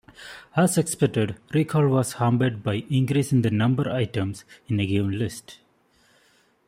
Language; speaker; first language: English; non-native, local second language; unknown